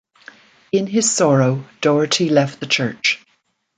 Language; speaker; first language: English; native; English